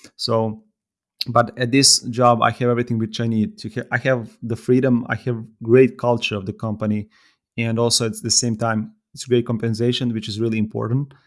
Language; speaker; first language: English; non-native, fluent; Serbian